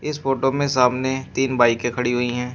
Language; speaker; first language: Hindi; native; Hindi